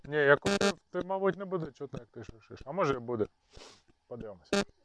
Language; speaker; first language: Ukrainian; native; Ukrainian